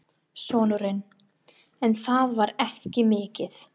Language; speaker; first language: Icelandic; non-native, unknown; English